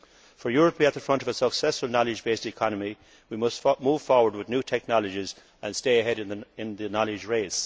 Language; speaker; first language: English; native; English